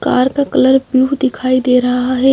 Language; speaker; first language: Hindi; native; Hindi